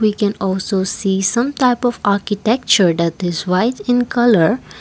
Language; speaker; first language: English; non-native, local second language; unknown